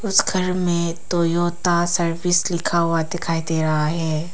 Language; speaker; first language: Hindi; non-native, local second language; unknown